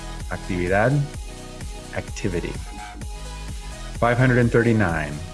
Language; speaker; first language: English; native; English